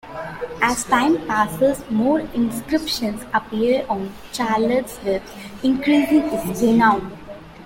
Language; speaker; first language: English; non-native, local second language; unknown